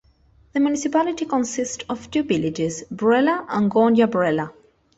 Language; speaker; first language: English; non-native, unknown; Spanish